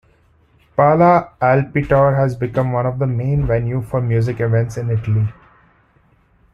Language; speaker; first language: English; non-native, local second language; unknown